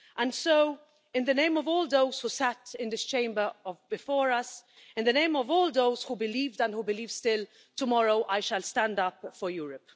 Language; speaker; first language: English; non-native, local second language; Maltese